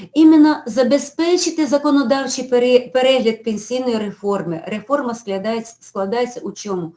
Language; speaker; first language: Ukrainian; non-native, local second language; Russian